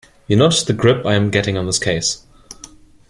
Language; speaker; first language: English; non-native, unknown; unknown